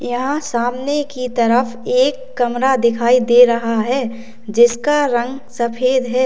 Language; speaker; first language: Hindi; native; Hindi